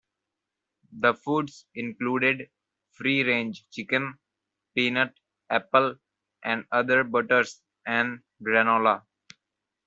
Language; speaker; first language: English; non-native, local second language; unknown